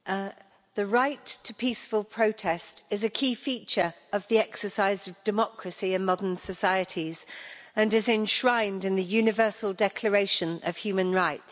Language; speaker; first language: English; native; English